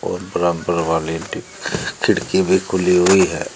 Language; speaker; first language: Hindi; native; Hindi